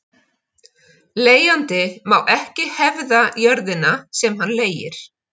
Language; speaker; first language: Icelandic; native; Icelandic